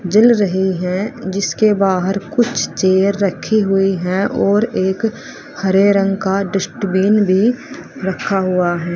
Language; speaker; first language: Hindi; native; Hindi